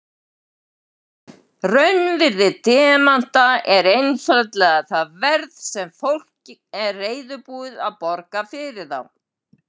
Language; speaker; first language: Icelandic; native; Icelandic